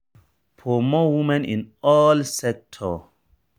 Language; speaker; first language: English; non-native, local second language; Hausa